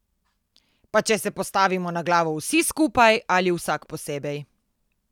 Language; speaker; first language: Slovenian; native; Slovenian